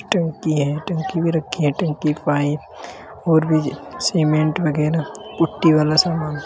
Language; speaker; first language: Hindi; native; Hindi